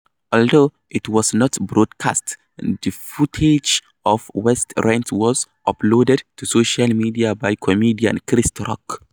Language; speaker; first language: English; non-native, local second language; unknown